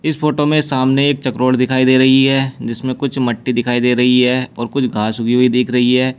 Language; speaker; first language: Hindi; native; Hindi